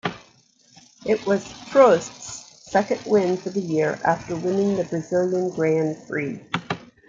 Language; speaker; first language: English; native; English